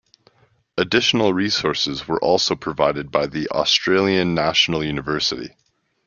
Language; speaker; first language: English; native; English